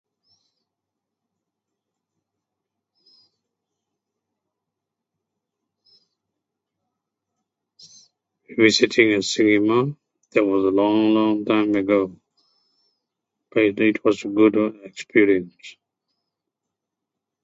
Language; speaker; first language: English; non-native, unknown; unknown